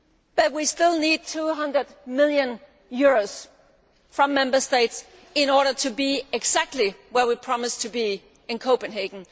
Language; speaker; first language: English; non-native, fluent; Danish